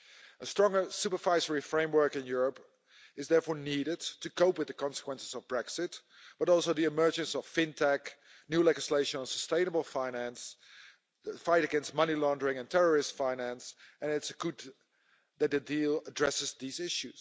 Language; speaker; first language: English; non-native, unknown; Dutch